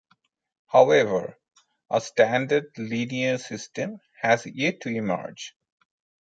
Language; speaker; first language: English; non-native, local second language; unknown